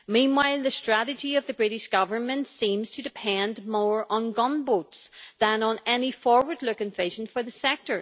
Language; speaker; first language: English; native; English